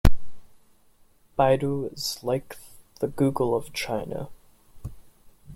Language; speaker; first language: English; non-native, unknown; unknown